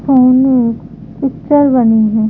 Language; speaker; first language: Hindi; native; Hindi